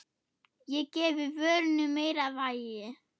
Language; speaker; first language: Icelandic; non-native, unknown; German